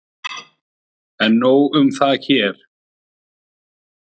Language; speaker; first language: Icelandic; native; Icelandic